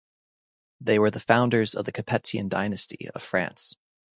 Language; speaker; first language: English; native; English